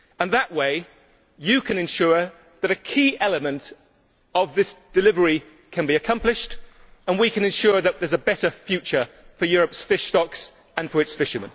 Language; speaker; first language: English; native; English